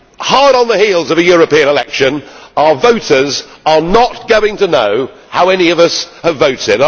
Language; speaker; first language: English; native; English